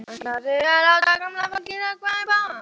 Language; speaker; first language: Icelandic; native; Icelandic